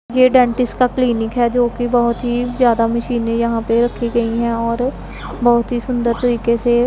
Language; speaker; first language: Hindi; non-native, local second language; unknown